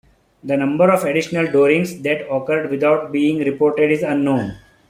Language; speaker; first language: English; non-native, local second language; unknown